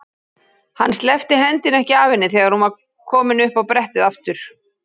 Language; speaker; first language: Icelandic; native; Icelandic